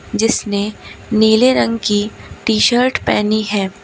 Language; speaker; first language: Hindi; native; Hindi